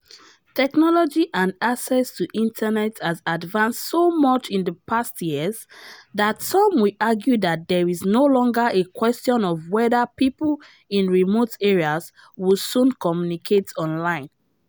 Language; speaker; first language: English; non-native, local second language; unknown